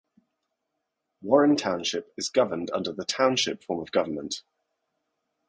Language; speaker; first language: English; non-native, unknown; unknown